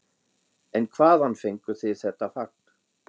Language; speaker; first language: Icelandic; non-native, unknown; German